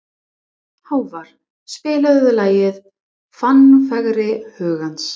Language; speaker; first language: Icelandic; non-native, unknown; English